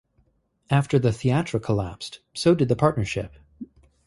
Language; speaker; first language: English; native; English